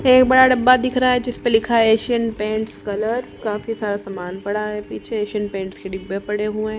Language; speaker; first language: Hindi; native; Hindi